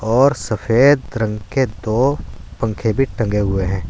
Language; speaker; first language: Hindi; native; Hindi